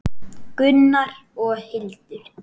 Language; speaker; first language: Icelandic; native; Icelandic